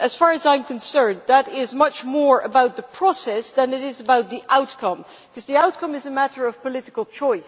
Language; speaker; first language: English; non-native, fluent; Dutch